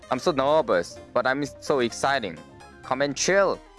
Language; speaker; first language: English; non-native, learner; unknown